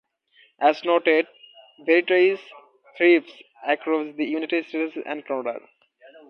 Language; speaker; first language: English; non-native, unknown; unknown